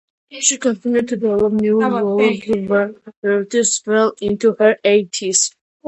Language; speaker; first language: English; non-native, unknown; Georgian